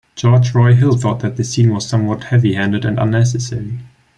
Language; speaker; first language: English; non-native, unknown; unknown